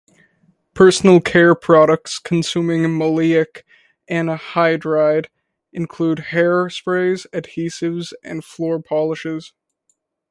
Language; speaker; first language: English; native; English